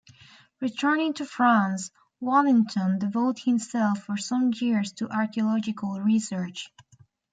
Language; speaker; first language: English; native; English